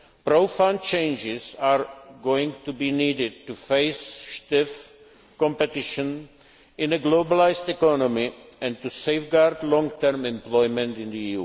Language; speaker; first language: English; non-native, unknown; Czech